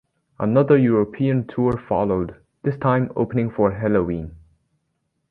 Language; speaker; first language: English; native; English